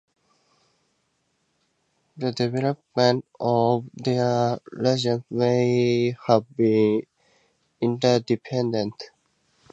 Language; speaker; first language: English; native; English